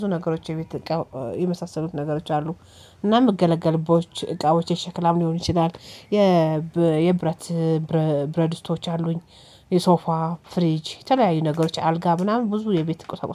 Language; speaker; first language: Amharic; native; Amharic